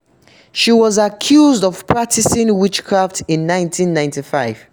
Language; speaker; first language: English; non-native, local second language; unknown